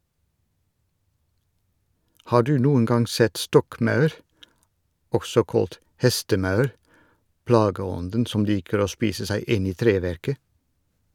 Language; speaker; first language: Norwegian; non-native, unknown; Dutch